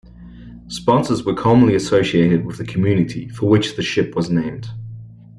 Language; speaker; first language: English; native; English